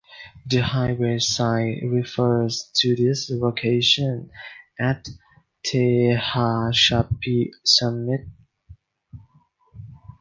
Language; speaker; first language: English; non-native, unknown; Thai